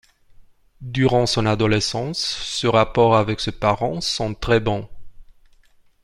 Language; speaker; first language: French; non-native, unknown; Romanian